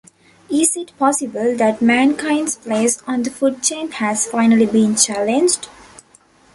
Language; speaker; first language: English; non-native, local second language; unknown